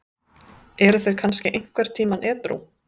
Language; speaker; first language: Icelandic; native; Icelandic